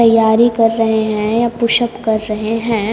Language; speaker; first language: Hindi; native; Hindi